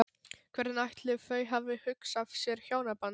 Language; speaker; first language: Icelandic; non-native, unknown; Polish